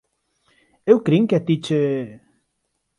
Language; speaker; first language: Galician; non-native, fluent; Spanish